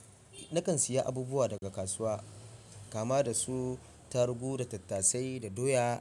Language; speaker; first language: Hausa; non-native, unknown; Yoruba